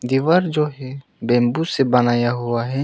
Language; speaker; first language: Hindi; non-native, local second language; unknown